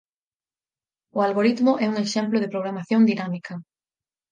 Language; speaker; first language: Galician; native; Galician